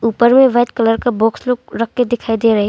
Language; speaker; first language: Hindi; non-native, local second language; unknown